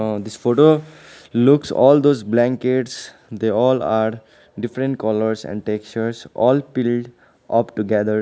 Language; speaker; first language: English; non-native, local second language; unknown